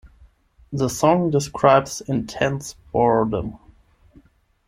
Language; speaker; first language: English; non-native, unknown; German